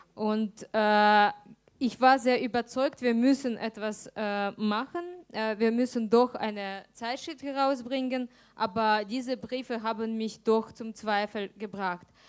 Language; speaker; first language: German; non-native, fluent; Ukrainian